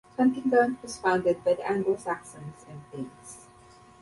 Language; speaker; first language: English; non-native, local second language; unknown